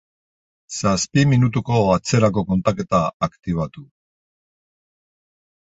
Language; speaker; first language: Basque; non-native, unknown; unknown